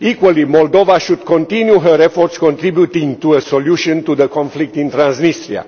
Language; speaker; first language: English; non-native, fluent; Romanian